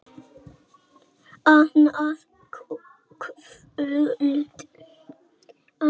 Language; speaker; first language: Icelandic; native; Icelandic